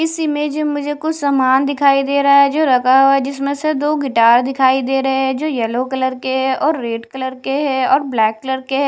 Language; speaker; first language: Hindi; non-native, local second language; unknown